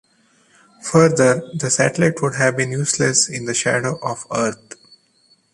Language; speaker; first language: English; non-native, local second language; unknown